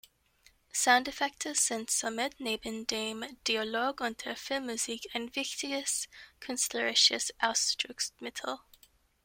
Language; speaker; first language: German; non-native, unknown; English